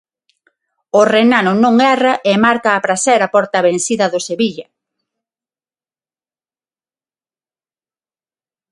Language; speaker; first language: Galician; non-native, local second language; Spanish